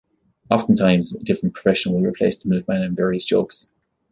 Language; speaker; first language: English; native; English